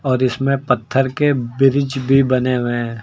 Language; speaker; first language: Hindi; native; Hindi